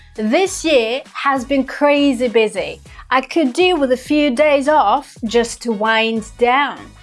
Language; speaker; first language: English; non-native, fluent; Russian